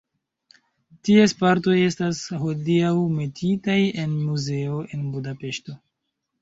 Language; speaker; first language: Esperanto; non-native, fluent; Chinese